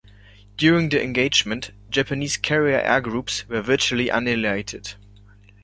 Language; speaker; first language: English; non-native, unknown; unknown